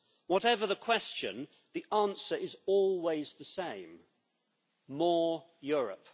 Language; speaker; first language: English; native; English